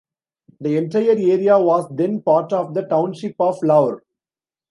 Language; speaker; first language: English; non-native, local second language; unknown